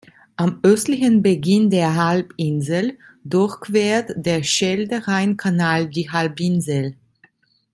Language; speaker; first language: German; non-native, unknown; Italian